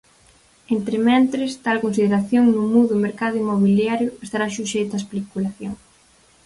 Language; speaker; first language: Galician; native; Galician